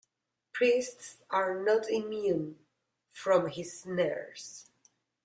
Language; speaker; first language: English; non-native, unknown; Spanish